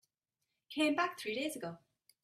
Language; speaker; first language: English; native; English